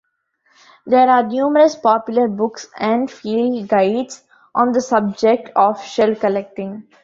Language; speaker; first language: English; non-native, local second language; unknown